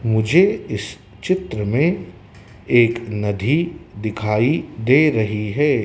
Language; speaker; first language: Hindi; native; Hindi